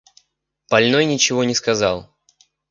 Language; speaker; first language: Russian; native; Russian